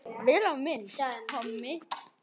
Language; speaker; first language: Icelandic; native; Icelandic